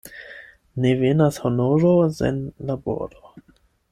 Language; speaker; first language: Esperanto; non-native, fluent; German